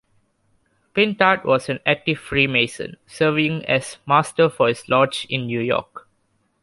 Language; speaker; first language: English; non-native, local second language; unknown